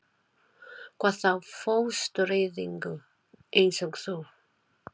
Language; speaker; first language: Icelandic; non-native, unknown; Filipino